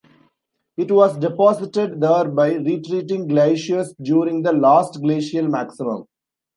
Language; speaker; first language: English; non-native, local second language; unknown